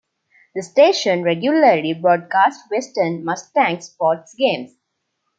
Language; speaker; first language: English; non-native, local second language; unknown